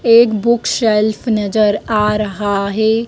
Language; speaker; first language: Hindi; native; Hindi